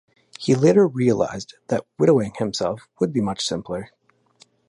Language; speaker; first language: English; native; English